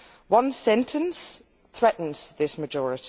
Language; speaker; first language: English; non-native, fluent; Dutch